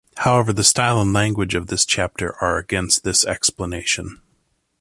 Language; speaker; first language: English; native; English